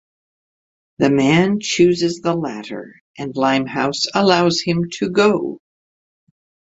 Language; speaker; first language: English; native; English